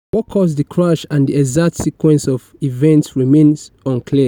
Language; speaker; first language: English; non-native, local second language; Yoruba